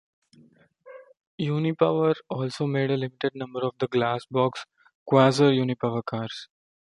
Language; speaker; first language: English; non-native, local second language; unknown